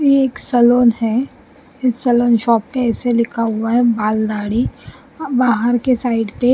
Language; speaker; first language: Hindi; non-native, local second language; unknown